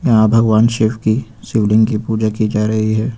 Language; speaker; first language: Hindi; native; Hindi